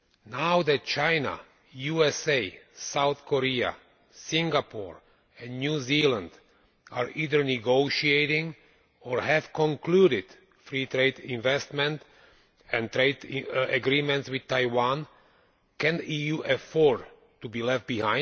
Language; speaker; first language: English; non-native, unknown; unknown